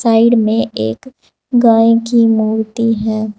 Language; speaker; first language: Hindi; native; Hindi